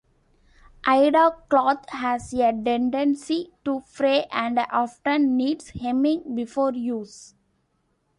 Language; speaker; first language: English; non-native, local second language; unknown